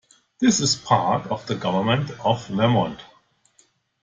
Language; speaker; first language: English; non-native, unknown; German